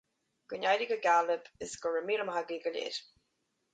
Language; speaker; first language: Irish; native; Irish